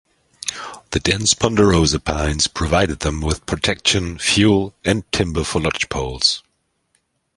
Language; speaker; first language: English; non-native, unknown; German